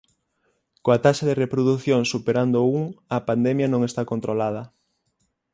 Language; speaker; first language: Galician; native; Galician